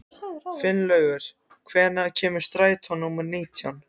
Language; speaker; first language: Icelandic; non-native, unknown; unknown